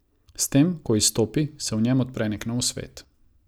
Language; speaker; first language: Slovenian; non-native, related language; Croatian